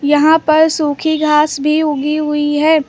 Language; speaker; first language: Hindi; native; Hindi